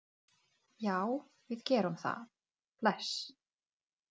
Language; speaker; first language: Icelandic; non-native, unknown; Czech